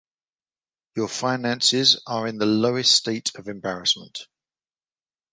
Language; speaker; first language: English; native; English